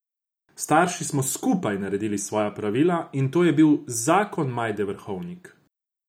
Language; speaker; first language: Slovenian; non-native, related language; Croatian